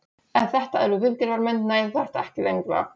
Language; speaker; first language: Icelandic; non-native, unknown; Polish